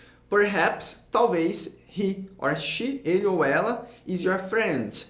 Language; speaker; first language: English; non-native, fluent; Portuguese